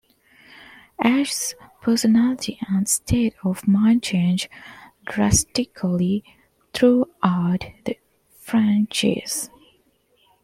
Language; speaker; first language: English; non-native, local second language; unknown